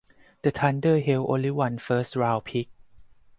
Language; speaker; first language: English; non-native, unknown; Thai